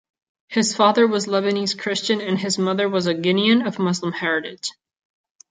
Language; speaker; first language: English; non-native, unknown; Catalan